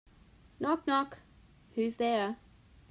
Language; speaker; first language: English; native; English